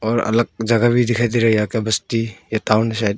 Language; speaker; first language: Hindi; early bilingual, other home language; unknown